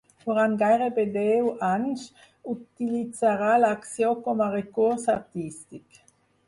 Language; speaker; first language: Catalan; non-native, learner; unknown